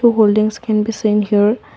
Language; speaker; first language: English; non-native, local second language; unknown